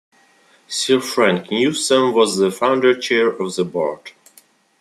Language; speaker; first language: English; non-native, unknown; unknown